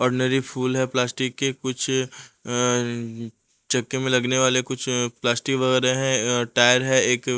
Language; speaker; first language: Hindi; non-native, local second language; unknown